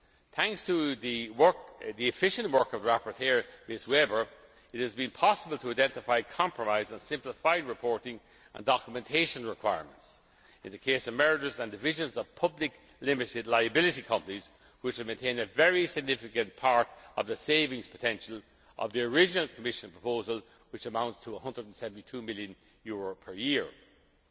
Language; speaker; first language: English; non-native, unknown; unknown